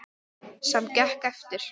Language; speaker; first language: Icelandic; non-native, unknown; English